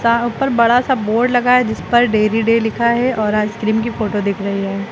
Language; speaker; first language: Hindi; native; Hindi